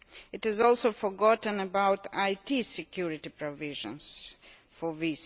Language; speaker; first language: English; non-native, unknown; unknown